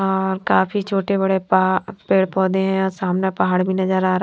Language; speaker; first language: Hindi; non-native, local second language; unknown